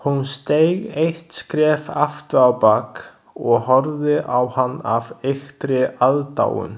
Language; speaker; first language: Icelandic; non-native, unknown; Chinese